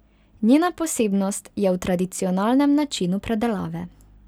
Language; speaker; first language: Slovenian; non-native, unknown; Hungarian